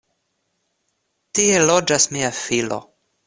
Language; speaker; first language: Esperanto; non-native, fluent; Russian